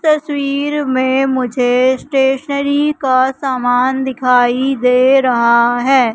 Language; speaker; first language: Hindi; native; Hindi